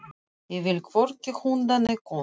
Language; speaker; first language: Icelandic; non-native, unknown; Russian